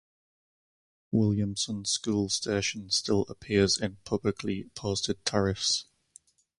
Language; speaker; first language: English; native; English